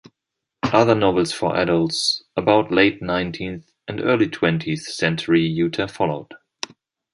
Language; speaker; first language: English; non-native, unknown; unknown